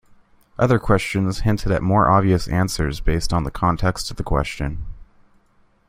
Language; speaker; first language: English; native; English